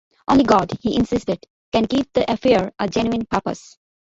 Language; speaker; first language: English; non-native, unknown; Bangla